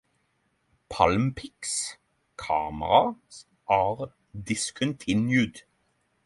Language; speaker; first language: English; non-native, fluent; Norwegian